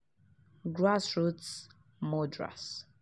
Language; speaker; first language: English; non-native, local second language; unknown